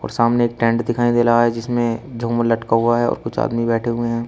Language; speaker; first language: Hindi; native; Hindi